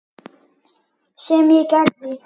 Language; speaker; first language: Icelandic; native; Icelandic